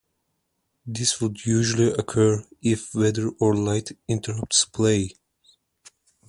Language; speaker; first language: English; non-native, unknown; Turkish